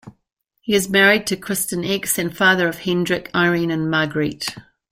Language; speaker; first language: English; native; English